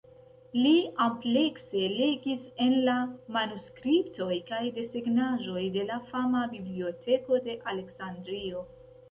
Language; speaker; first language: Esperanto; non-native, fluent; Central Kurdish